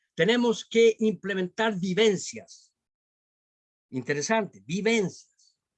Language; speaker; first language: Spanish; native; Spanish